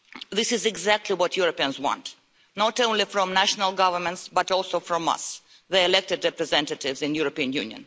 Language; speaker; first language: English; non-native, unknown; Russian